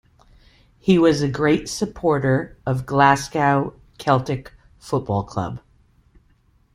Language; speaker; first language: English; native; English